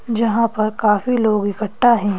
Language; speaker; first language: Hindi; native; Hindi